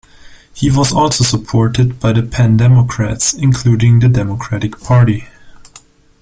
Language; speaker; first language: English; non-native, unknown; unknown